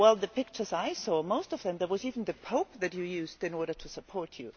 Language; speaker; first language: English; non-native, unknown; German